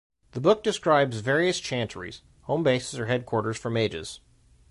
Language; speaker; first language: English; native; English